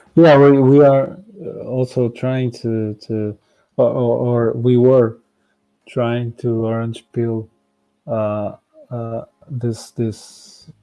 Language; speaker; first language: English; non-native, fluent; Portuguese